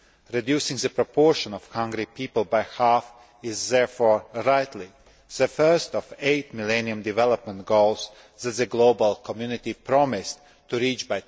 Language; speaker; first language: English; non-native, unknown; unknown